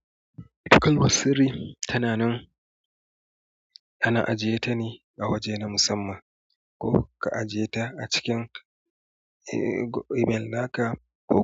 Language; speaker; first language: Hausa; native; Hausa